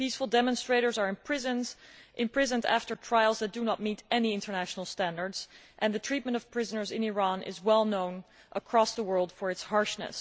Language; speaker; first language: English; non-native, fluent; Dutch